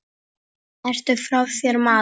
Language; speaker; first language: Icelandic; non-native, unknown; Polish